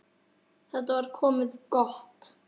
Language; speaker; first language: Icelandic; native; Icelandic